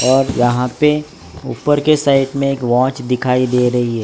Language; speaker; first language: Hindi; non-native, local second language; Gujarati